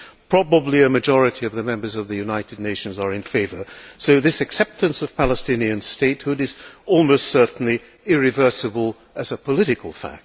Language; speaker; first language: English; non-native, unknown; Hungarian